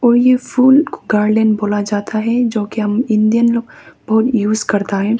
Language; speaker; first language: Hindi; non-native, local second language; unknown